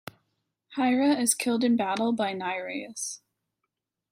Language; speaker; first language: English; native; English